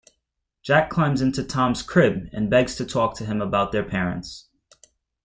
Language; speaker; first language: English; native; English